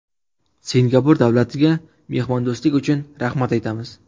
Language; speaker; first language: Uzbek; native; Uzbek